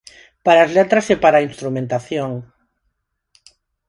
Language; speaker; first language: Galician; non-native, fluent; Spanish